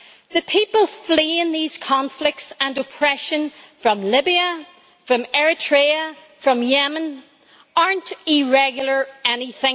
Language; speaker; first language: English; native; English